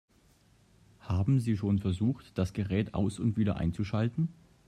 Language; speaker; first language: German; native; German